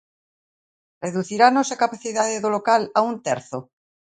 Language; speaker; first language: Galician; native; Galician